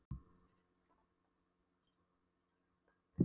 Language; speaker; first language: Icelandic; non-native, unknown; Polish